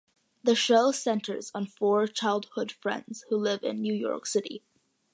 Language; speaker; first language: English; early bilingual, other home language; Malayalam